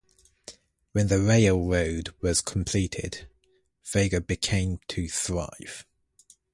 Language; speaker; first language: English; native; English